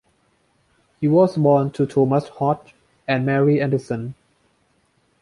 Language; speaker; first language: English; non-native, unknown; Thai